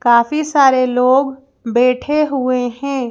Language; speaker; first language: Hindi; native; Hindi